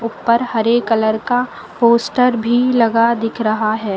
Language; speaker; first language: Hindi; native; Hindi